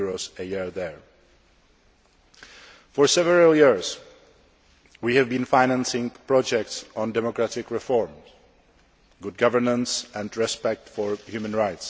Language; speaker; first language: English; non-native, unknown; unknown